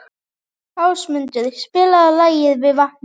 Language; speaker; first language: Icelandic; native; Icelandic